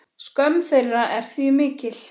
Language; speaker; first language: Icelandic; native; Icelandic